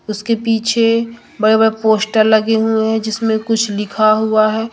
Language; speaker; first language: Hindi; native; Hindi